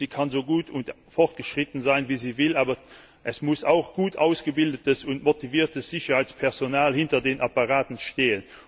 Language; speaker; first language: German; non-native, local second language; Luxembourgish